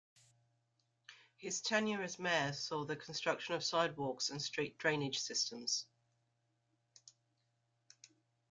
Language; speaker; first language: English; native; English